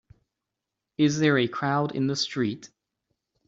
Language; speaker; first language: English; native; English